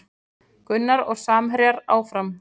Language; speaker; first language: Icelandic; native; Icelandic